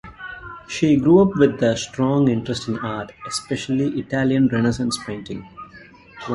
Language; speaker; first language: English; non-native, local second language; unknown